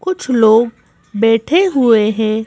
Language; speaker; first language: Hindi; native; Hindi